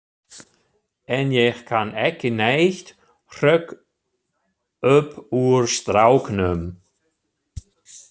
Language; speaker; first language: Icelandic; non-native, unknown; German